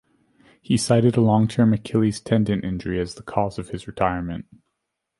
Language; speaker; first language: English; native; English